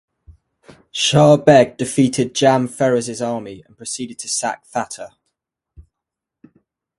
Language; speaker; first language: English; native; English